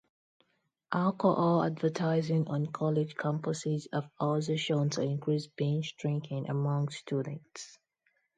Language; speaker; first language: English; non-native, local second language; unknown